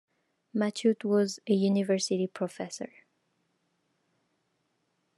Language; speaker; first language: English; non-native, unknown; French